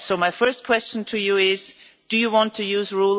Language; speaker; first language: English; non-native, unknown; German